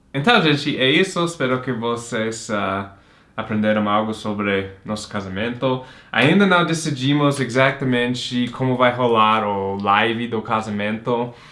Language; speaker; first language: Portuguese; non-native, fluent; English